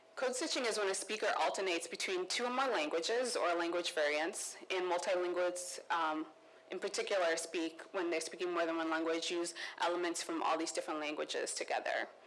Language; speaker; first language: English; non-native, local second language; Kikuyu